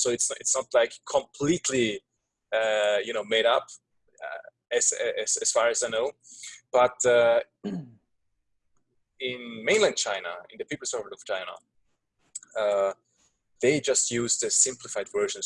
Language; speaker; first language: English; non-native, fluent; German